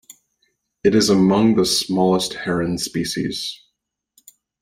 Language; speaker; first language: English; native; English